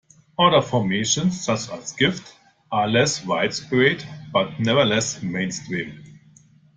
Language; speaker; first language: English; non-native, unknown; German